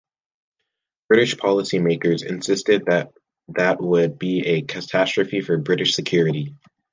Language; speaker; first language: English; native; English